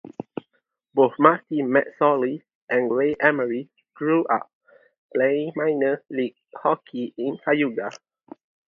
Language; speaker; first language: English; non-native, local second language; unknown